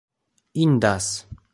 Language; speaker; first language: Esperanto; non-native, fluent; Polish